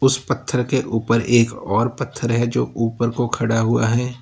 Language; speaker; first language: Hindi; native; Hindi